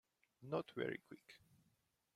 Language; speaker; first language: English; non-native, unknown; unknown